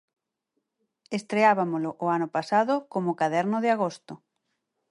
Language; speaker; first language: Galician; native; Galician